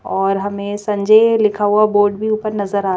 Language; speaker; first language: Hindi; native; Hindi